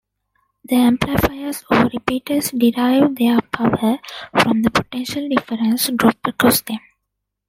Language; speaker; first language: English; non-native, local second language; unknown